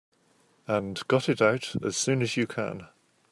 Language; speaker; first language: English; native; English